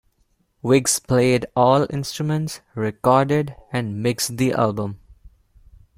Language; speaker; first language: English; non-native, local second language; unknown